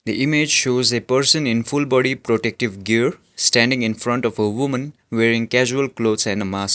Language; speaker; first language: English; non-native, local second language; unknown